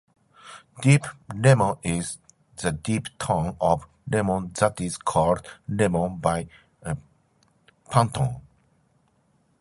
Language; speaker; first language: English; non-native, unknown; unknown